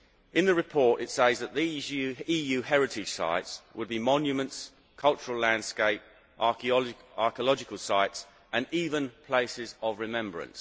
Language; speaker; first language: English; native; English